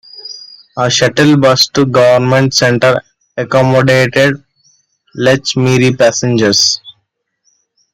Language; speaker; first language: English; non-native, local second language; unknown